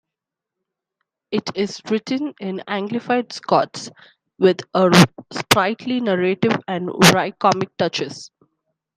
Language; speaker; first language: English; non-native, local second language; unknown